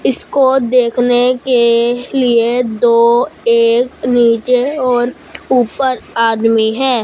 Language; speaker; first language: Hindi; non-native, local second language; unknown